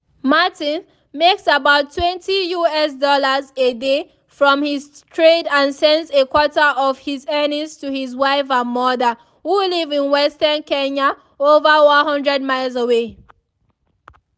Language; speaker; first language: English; non-native, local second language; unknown